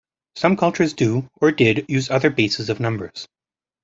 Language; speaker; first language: English; native; English